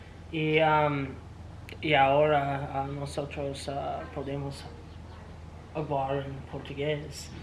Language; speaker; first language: Spanish; non-native, learner; English